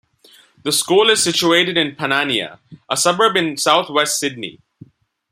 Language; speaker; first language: English; non-native, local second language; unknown